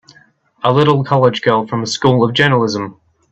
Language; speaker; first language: English; native; English